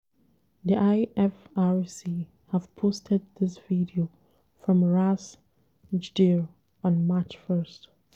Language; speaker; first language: English; non-native, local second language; Hausa